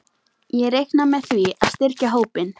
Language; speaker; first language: Icelandic; native; Icelandic